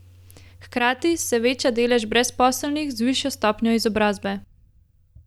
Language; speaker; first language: Slovenian; native; Slovenian